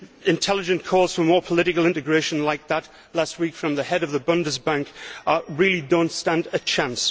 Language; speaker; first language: English; native; English